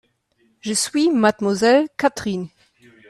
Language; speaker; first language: French; non-native, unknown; German